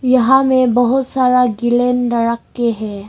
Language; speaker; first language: Hindi; early bilingual, other home language; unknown